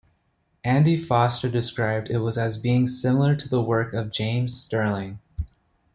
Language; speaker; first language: English; native; English